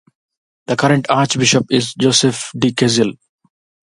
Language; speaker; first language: English; non-native, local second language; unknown